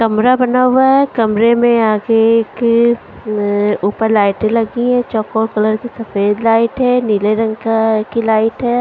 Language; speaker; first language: Hindi; non-native, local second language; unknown